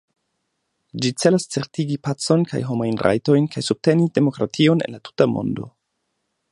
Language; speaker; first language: Esperanto; non-native, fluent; German